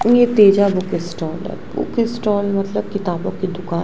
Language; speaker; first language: Hindi; non-native, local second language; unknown